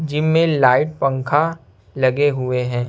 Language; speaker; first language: Hindi; non-native, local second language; Punjabi